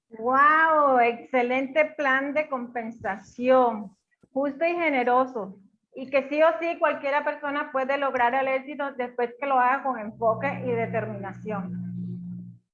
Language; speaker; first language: Spanish; native; Spanish